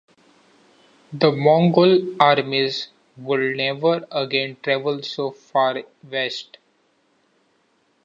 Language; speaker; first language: English; non-native, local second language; Marathi